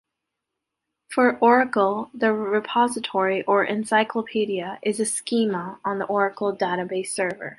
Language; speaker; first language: English; native; English